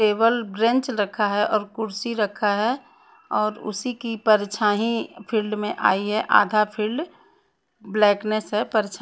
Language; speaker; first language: Hindi; non-native, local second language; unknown